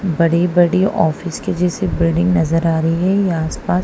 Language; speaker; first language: Hindi; non-native, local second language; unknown